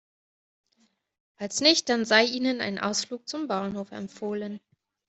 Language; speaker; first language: German; native; German